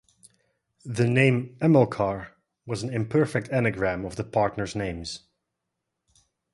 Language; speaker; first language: English; non-native, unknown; Dutch